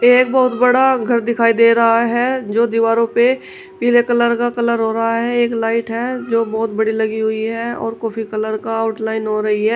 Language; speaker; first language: Hindi; native; Hindi